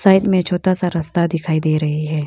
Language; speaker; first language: Hindi; non-native, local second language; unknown